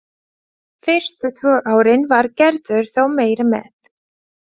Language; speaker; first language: Icelandic; non-native, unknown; Latvian